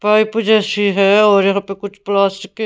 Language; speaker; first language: Hindi; non-native, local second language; Punjabi